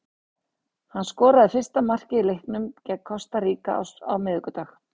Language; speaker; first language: Icelandic; native; Icelandic